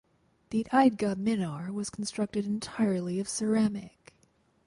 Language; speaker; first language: English; native; English